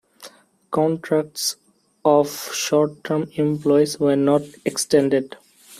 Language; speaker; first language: English; non-native, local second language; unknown